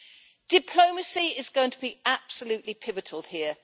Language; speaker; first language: English; native; English